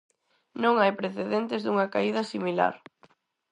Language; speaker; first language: Galician; non-native, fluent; Spanish